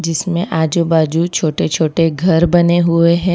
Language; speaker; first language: Hindi; non-native, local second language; Gujarati